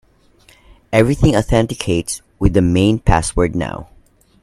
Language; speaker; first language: English; non-native, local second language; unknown